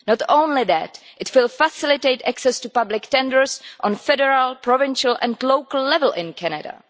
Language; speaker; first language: English; non-native, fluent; Czech